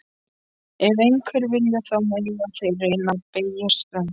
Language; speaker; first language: Icelandic; non-native, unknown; English